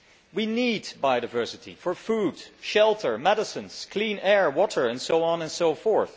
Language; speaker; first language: English; non-native, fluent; Dutch